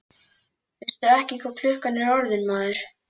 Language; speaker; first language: Icelandic; native; Icelandic